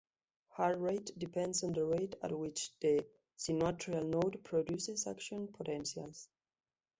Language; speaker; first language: English; non-native, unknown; Spanish